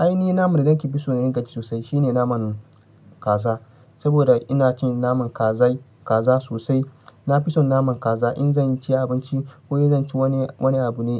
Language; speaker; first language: Hausa; non-native, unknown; Yoruba